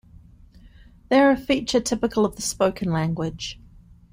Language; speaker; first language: English; native; English